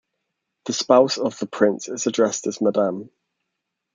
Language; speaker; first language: English; native; English